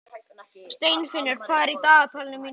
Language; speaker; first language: Icelandic; native; Icelandic